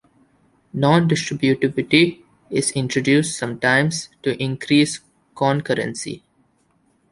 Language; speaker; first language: English; non-native, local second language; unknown